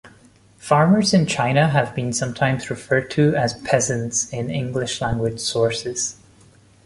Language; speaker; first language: English; non-native, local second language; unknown